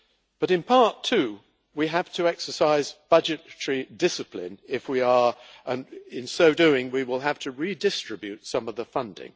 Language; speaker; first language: English; native; English